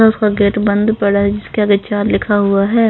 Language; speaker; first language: Hindi; non-native, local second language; Punjabi